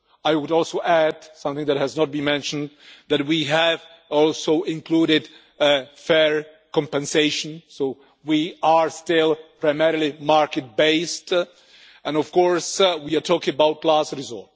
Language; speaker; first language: English; non-native, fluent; Czech